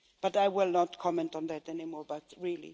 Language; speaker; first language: English; non-native, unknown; Swedish